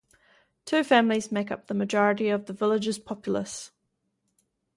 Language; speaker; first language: English; native; English